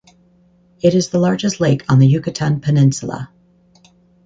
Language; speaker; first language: English; native; English